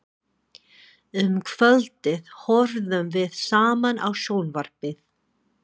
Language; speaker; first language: Icelandic; non-native, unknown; English